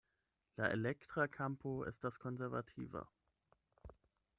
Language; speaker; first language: Esperanto; non-native, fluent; German